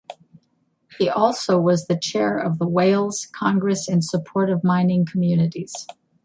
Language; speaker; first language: English; native; English